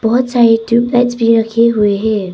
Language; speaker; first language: Hindi; non-native, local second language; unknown